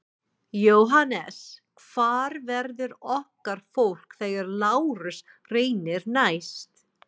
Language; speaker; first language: Icelandic; non-native, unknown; English